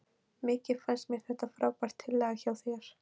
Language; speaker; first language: Icelandic; non-native, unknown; Polish